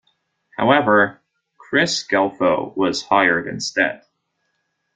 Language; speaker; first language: English; non-native, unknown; German